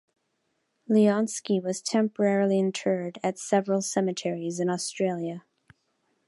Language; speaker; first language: English; native; English